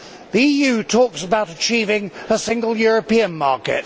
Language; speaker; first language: English; native; English